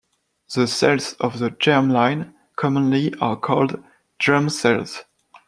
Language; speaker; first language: English; non-native, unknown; French